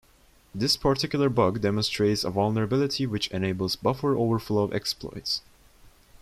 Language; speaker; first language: English; non-native, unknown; Turkish